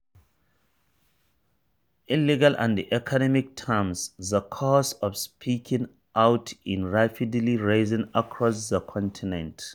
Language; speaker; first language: English; non-native, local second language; Hausa